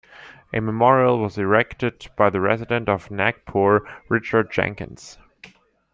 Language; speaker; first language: English; non-native, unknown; German